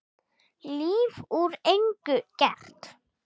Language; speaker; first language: Icelandic; non-native, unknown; English